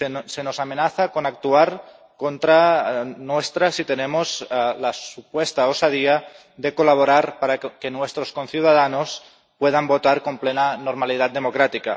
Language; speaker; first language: Spanish; non-native, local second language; Catalan